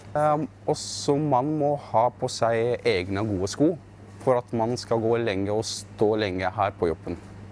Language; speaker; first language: Norwegian; non-native, learner; Arabic